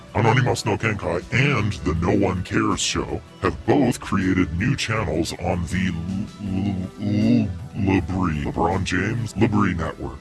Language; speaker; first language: English; native; English